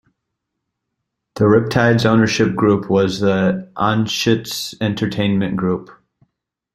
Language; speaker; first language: English; native; English